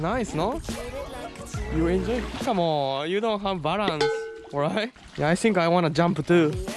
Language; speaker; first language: English; non-native, fluent; Japanese